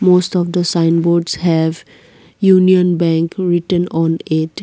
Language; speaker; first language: English; non-native, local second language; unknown